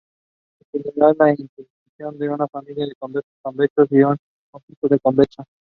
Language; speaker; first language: English; non-native, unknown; Spanish